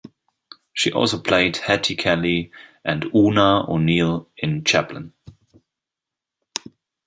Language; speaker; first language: English; non-native, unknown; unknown